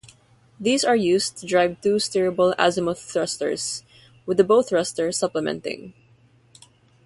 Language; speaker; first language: English; non-native, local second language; Filipino